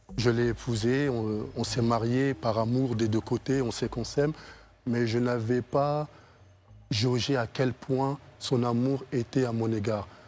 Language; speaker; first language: French; early bilingual, other home language; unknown